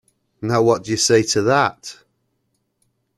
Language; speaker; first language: English; native; English